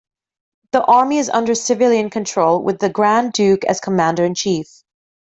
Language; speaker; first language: English; native; English